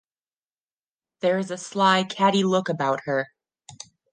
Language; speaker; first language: English; non-native, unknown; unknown